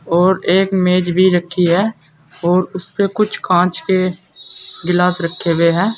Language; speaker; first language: Hindi; native; Hindi